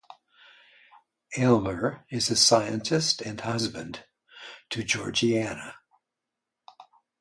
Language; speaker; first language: English; native; English